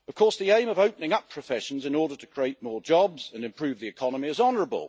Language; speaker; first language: English; native; English